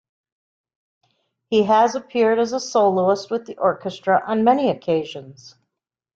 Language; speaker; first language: English; native; English